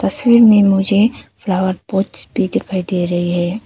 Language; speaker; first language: Hindi; non-native, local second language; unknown